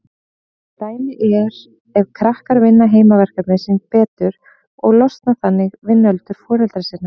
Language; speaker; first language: Icelandic; native; Icelandic